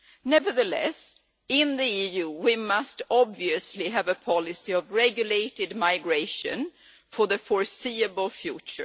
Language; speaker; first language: English; non-native, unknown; Swedish